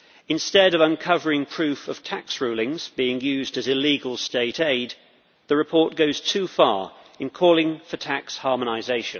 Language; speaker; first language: English; native; English